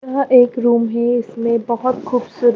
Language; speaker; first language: Hindi; non-native, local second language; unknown